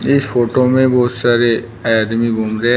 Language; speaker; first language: Hindi; native; Hindi